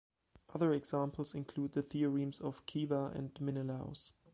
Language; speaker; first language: English; non-native, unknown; German